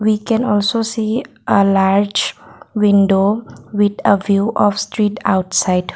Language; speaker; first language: English; non-native, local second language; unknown